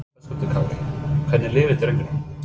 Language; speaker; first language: Icelandic; non-native, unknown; English